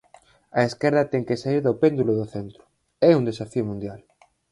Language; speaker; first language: Galician; native; Galician